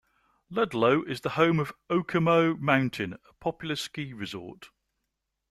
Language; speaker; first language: English; native; English